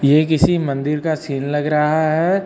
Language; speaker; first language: Hindi; native; Hindi